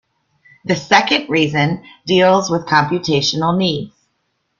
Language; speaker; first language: English; native; English